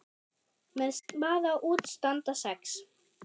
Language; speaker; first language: Icelandic; non-native, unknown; German